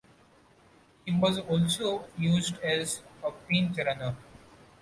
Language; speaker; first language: English; non-native, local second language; Marathi